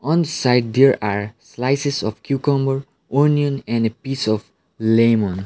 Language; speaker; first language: English; non-native, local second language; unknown